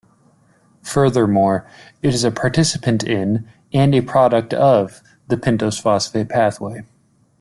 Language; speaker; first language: English; native; English